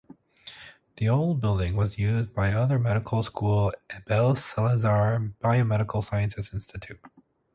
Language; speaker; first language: English; native; English